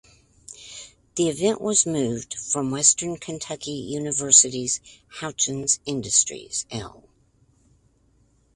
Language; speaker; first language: English; native; English